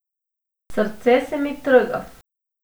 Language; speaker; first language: Slovenian; non-native, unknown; Macedonian